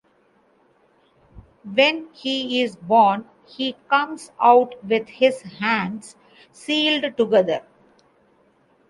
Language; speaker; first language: English; non-native, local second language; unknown